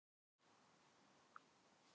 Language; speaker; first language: Icelandic; non-native, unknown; Thai